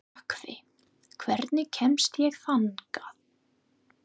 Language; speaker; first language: Icelandic; non-native, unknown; English